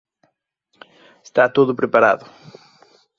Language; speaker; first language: Galician; native; Galician